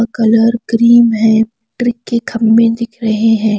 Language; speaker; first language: Hindi; non-native, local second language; Punjabi